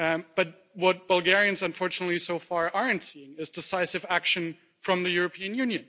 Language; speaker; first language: English; non-native, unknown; German